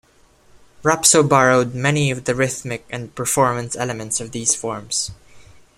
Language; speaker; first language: English; non-native, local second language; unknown